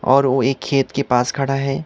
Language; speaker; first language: Hindi; non-native, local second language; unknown